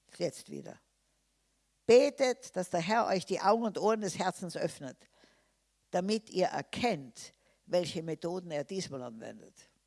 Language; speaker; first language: German; non-native, fluent; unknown